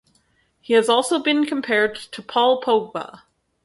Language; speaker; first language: English; native; English